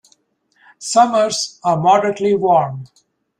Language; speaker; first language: English; native; English